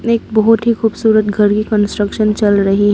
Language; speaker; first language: Hindi; non-native, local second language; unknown